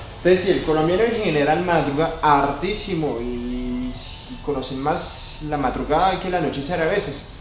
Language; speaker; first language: Spanish; non-native, fluent; French